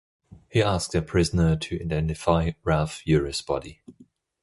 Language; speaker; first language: English; non-native, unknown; German